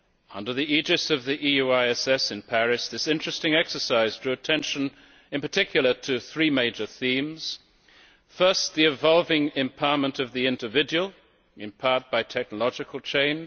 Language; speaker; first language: English; native; English